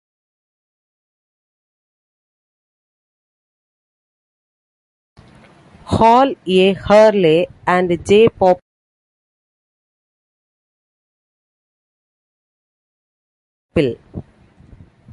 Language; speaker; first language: English; non-native, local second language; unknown